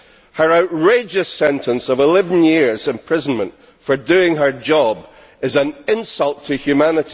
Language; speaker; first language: English; native; English